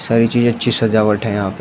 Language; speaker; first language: Hindi; native; Hindi